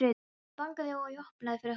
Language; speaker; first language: Icelandic; non-native, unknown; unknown